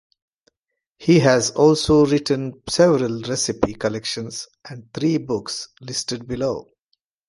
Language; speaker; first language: English; non-native, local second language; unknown